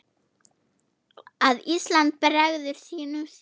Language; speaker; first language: Icelandic; non-native, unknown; German